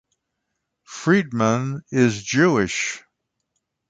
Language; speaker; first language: English; native; English